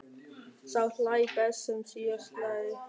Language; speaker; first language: Icelandic; non-native, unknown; German